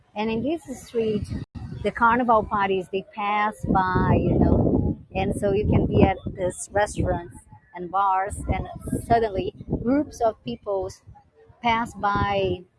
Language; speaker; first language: English; non-native, fluent; Portuguese